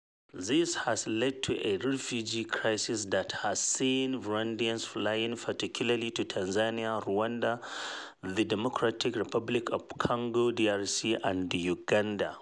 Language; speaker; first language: English; non-native, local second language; Hausa